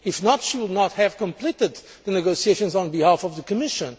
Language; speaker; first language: English; non-native, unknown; Portuguese